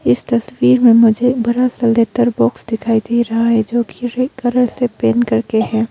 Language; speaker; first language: Hindi; early bilingual, other home language; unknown